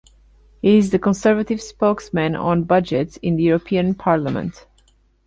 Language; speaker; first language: English; non-native, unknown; Portuguese